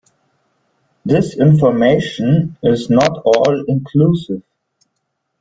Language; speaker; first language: English; non-native, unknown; German